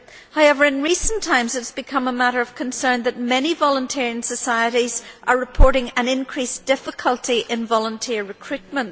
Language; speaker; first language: English; native; English